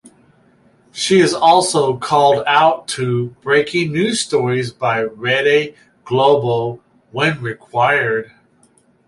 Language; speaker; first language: English; native; English